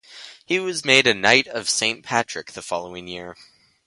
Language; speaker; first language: English; native; English